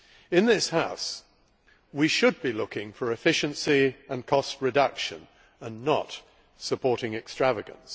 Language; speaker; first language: English; native; English